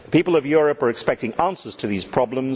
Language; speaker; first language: English; native; English